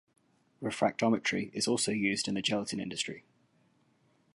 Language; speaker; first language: English; native; English